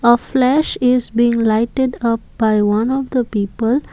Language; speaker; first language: English; non-native, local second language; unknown